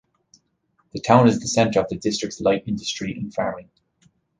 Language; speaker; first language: English; native; English